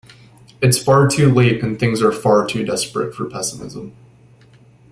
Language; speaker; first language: English; native; English